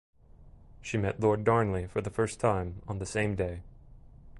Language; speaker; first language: English; native; English